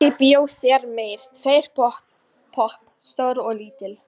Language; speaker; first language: Icelandic; non-native, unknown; Polish